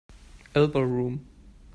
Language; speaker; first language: English; non-native, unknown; German